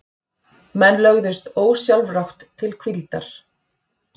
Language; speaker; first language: Icelandic; native; Icelandic